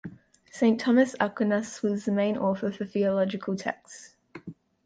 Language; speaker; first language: English; native; English